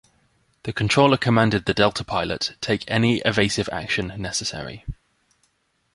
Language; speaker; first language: English; native; English